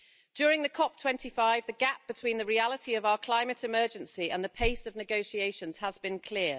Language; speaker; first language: English; native; English